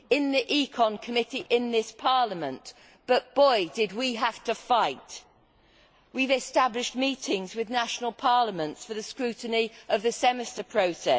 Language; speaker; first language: English; native; English